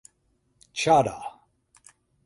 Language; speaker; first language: English; native; English